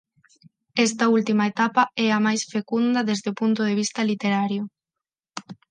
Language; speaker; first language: Galician; non-native, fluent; Spanish